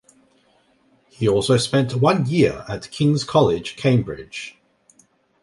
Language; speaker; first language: English; native; English